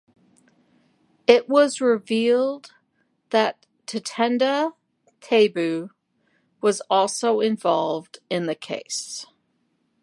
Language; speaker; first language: English; native; English